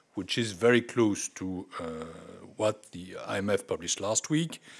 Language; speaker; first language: English; non-native, fluent; French